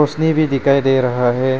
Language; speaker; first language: Hindi; non-native, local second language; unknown